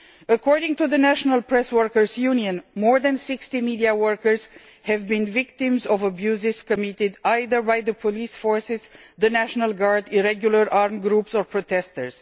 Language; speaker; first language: English; non-native, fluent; Romanian